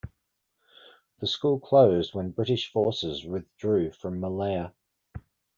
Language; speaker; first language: English; native; English